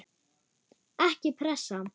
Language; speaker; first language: Icelandic; non-native, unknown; German